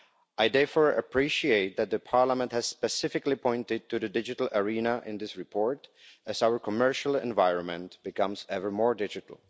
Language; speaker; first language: English; non-native, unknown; Czech